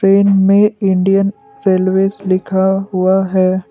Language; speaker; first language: Hindi; non-native, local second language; Assamese